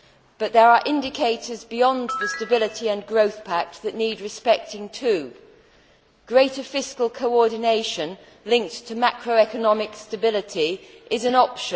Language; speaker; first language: English; native; English